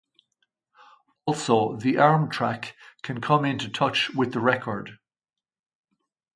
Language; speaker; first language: English; native; English